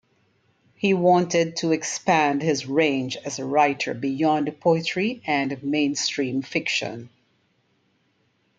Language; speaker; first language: English; native; English